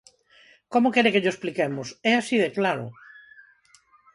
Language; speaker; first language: Galician; non-native, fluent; Spanish